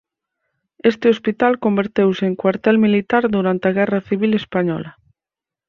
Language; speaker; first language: Galician; native; Galician